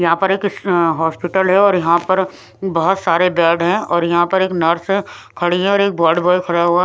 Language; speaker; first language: Hindi; non-native, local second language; Punjabi